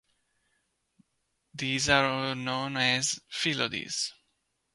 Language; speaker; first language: English; non-native, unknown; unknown